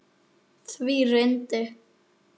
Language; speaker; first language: Icelandic; native; Icelandic